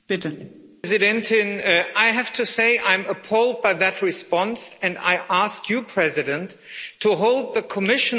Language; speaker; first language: English; non-native, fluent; German